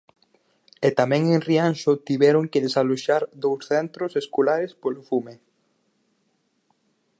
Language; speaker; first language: Galician; native; Galician